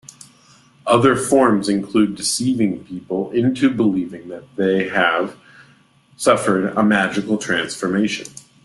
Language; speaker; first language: English; native; English